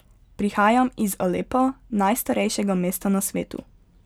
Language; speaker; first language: Slovenian; native; Slovenian